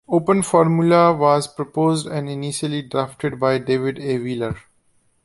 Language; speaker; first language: English; non-native, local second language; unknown